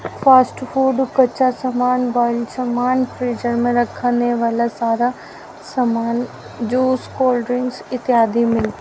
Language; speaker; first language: Hindi; native; Hindi